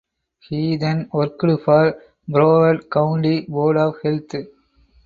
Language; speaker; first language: English; non-native, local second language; Tamil